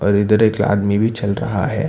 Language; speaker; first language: Hindi; non-native, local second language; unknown